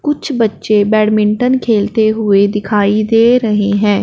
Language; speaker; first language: Hindi; non-native, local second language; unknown